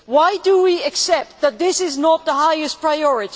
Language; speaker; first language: English; non-native, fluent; Dutch